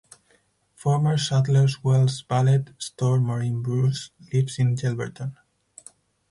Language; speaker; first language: English; non-native, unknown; Spanish